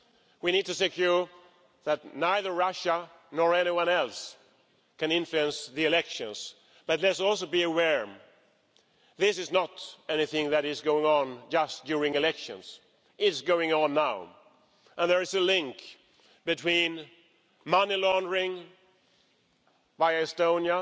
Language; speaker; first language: English; non-native, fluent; Swedish